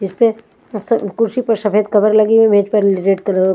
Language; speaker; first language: Hindi; non-native, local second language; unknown